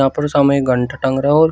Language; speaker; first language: Hindi; native; Hindi